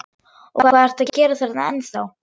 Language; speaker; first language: Icelandic; non-native, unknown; German